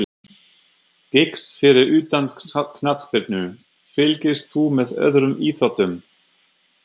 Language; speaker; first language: Icelandic; non-native, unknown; German